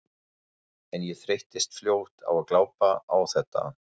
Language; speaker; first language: Icelandic; non-native, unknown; German